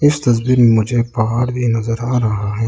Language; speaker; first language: Hindi; non-native, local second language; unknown